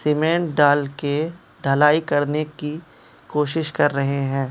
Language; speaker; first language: Hindi; non-native, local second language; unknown